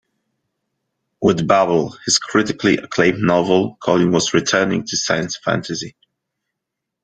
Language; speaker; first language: English; non-native, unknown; Polish